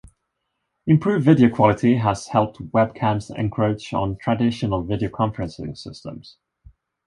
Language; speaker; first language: English; non-native, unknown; Swedish